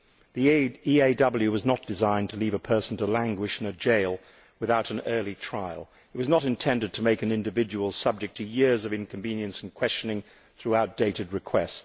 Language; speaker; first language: English; native; English